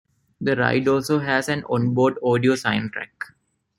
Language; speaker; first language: English; non-native, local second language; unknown